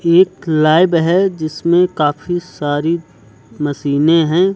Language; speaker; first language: Hindi; native; Hindi